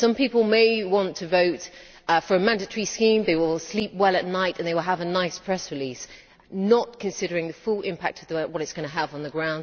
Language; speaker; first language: English; native; English